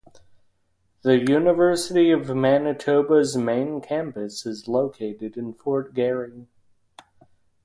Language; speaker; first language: English; native; English